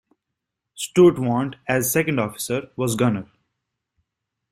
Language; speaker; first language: English; native; English